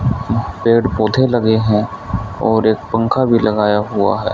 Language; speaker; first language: Hindi; native; Hindi